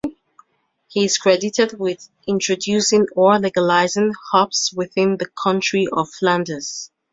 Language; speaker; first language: English; native; English